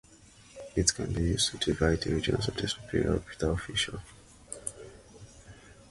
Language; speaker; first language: English; native; English